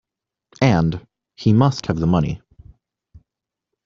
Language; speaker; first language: English; native; English